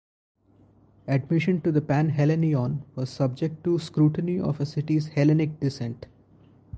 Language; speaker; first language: English; non-native, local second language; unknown